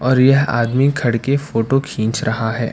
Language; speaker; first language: Hindi; non-native, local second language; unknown